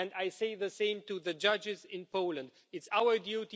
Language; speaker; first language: English; non-native, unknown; Romanian